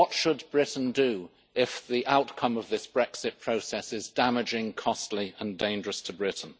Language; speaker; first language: English; native; English